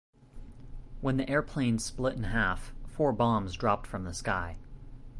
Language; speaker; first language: English; native; English